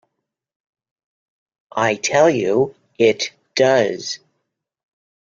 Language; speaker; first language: English; native; English